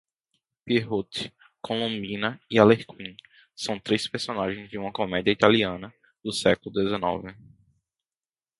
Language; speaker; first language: Portuguese; native; Portuguese